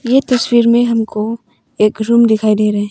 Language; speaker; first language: Hindi; early bilingual, other home language; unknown